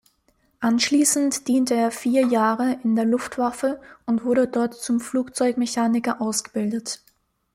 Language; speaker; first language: German; native; German